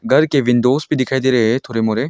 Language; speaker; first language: Hindi; non-native, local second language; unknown